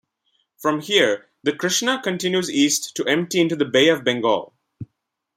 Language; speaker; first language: English; non-native, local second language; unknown